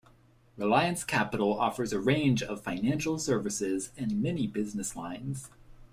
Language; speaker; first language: English; native; English